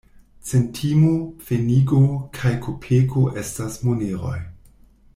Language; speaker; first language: Esperanto; non-native, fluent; German